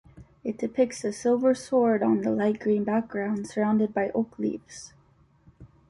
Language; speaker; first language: English; native; English